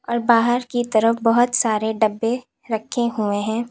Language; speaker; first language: Hindi; native; Hindi